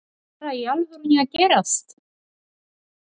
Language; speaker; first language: Icelandic; non-native, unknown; Polish